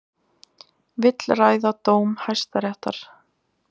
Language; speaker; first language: Icelandic; native; Icelandic